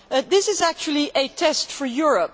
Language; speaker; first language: English; non-native, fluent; Dutch